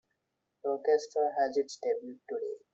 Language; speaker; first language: English; non-native, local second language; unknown